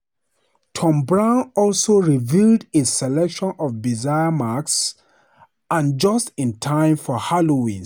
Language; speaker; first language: English; non-native, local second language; Hausa